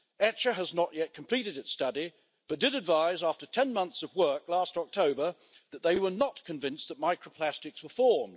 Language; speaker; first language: English; native; English